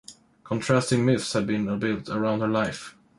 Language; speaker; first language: English; non-native, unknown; Swedish